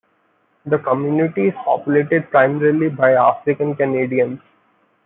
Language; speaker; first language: English; non-native, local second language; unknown